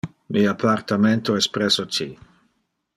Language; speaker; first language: Interlingua; non-native, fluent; Dutch